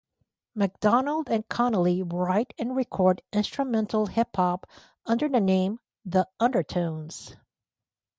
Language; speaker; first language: English; native; English